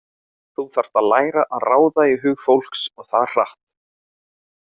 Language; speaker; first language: Icelandic; native; Icelandic